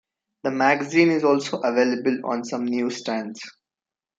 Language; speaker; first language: English; non-native, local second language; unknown